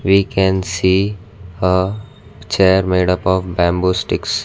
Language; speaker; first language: English; non-native, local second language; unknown